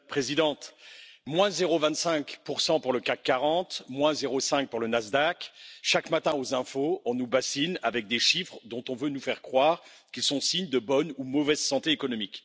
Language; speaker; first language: French; native; French